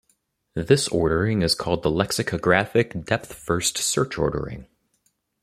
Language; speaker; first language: English; native; English